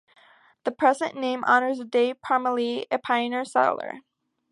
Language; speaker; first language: English; native; English